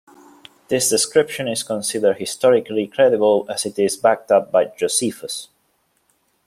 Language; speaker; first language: English; non-native, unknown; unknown